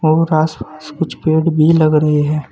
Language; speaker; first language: Hindi; native; Hindi